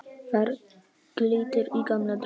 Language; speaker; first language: Icelandic; non-native, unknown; Polish